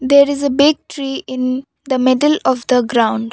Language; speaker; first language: English; non-native, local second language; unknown